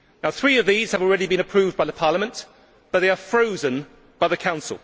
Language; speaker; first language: English; native; English